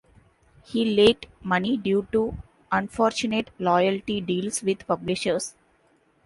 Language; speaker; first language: English; non-native, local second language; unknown